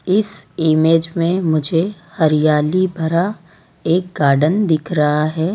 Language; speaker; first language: Hindi; non-native, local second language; Gujarati